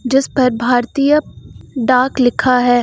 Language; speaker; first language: Hindi; native; Hindi